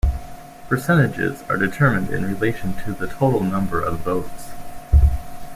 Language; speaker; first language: English; native; English